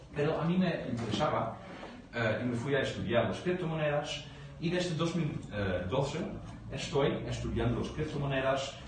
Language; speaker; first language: Spanish; non-native, fluent; Dutch